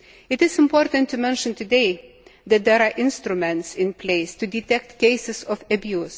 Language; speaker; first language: English; non-native, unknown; Lithuanian